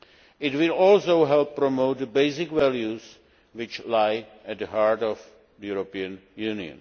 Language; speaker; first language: English; non-native, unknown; Czech